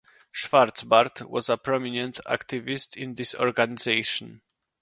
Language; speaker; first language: English; non-native, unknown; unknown